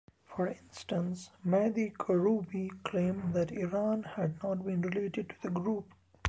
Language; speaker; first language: English; non-native, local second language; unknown